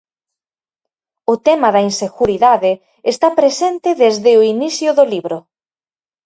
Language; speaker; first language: Galician; native; Galician